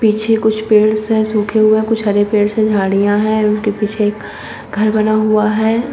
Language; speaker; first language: Hindi; native; Hindi